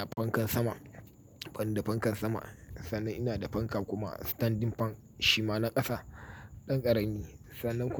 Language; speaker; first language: Hausa; native; Hausa